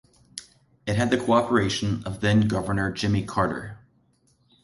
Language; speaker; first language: English; native; English